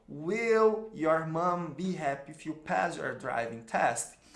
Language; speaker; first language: English; non-native, fluent; Portuguese